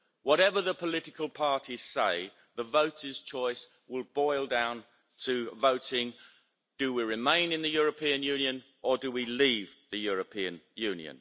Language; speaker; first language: English; native; English